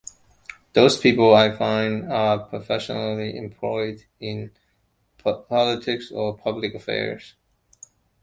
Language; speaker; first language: English; non-native, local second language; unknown